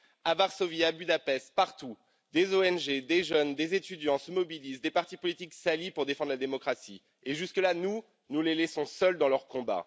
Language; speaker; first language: French; native; French